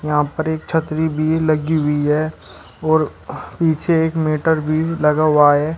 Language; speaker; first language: Hindi; native; Hindi